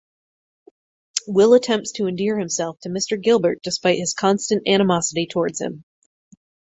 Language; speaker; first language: English; native; English